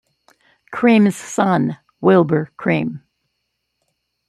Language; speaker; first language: English; native; English